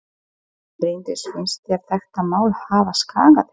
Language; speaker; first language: Icelandic; non-native, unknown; Polish